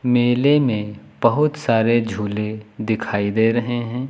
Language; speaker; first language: Hindi; native; Hindi